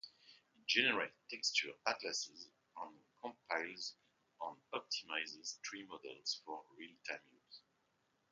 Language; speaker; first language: English; non-native, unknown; French